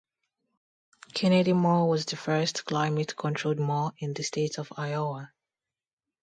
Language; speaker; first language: English; non-native, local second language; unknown